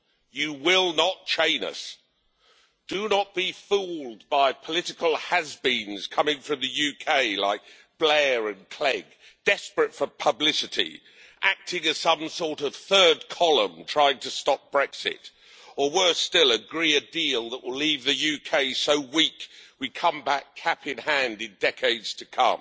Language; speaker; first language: English; native; English